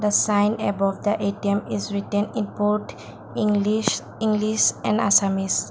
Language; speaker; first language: English; non-native, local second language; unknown